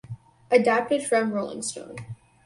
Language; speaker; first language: English; native; English